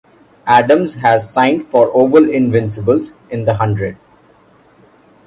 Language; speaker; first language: English; non-native, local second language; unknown